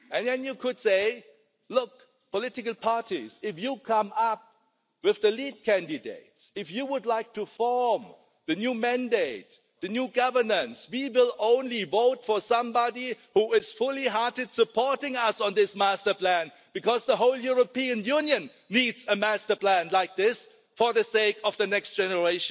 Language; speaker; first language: English; non-native, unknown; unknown